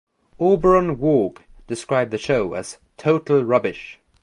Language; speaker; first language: English; native; English